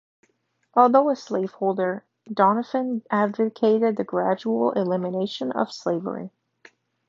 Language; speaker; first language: English; native; English